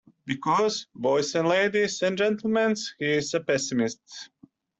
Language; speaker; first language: English; native; English